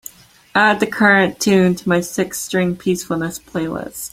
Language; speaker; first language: English; native; English